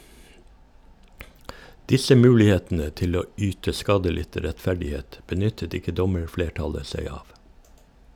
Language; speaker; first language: Norwegian; native; Norwegian